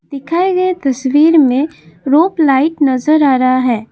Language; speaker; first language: Hindi; non-native, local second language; Assamese